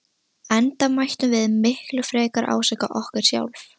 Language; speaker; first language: Icelandic; non-native, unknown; Russian